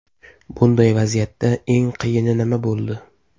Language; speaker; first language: Uzbek; native; Uzbek